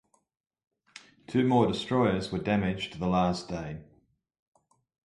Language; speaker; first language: English; native; English